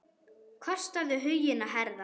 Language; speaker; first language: Icelandic; non-native, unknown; German